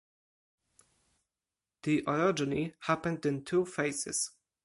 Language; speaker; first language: English; non-native, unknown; Polish